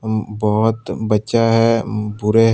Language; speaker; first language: Hindi; non-native, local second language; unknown